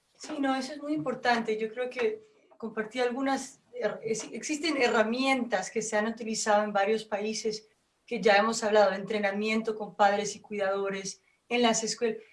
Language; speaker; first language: Spanish; non-native, fluent; Portuguese